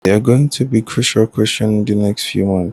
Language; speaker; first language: English; non-native, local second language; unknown